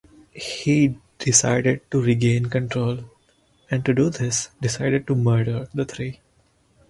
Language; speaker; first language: English; non-native, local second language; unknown